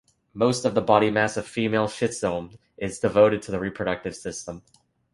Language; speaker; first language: English; native; English